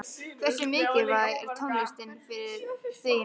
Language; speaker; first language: Icelandic; native; Icelandic